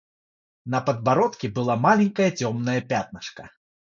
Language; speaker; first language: Russian; non-native, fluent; Georgian